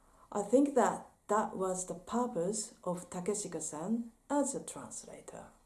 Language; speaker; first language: English; non-native, fluent; Japanese